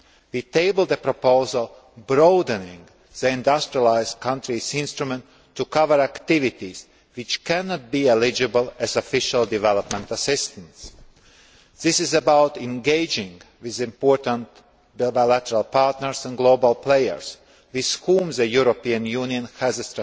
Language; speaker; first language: English; non-native, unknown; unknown